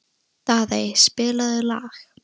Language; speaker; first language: Icelandic; non-native, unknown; Russian